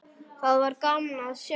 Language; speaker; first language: Icelandic; non-native, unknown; German